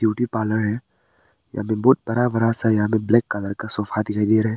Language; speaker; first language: Hindi; early bilingual, other home language; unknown